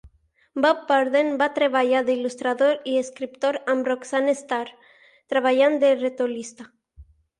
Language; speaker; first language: Catalan; non-native, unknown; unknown